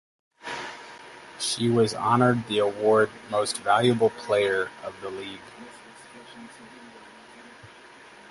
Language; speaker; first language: English; native; English